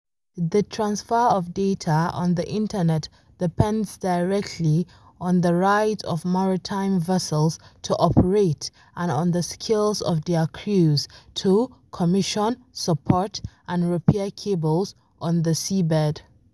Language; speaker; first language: English; non-native, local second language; Hausa